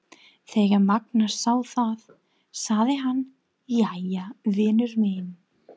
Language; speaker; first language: Icelandic; non-native, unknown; English